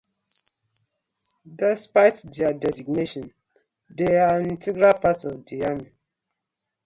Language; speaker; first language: English; non-native, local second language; Nigerian Pidgin